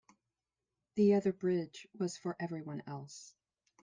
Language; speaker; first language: English; native; English